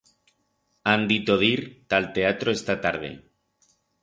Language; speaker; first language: Aragonese; non-native, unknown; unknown